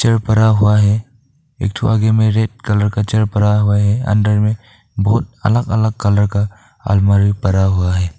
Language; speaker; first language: Hindi; non-native, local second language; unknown